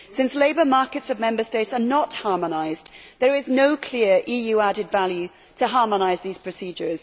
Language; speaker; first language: English; native; English